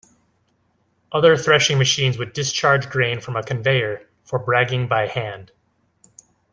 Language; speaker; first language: English; native; English